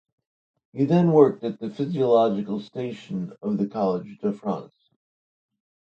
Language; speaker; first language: English; native; English